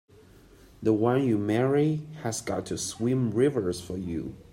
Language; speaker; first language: English; non-native, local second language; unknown